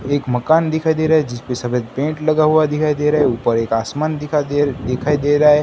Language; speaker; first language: Hindi; non-native, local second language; Gujarati